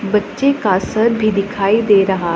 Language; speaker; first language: Hindi; non-native, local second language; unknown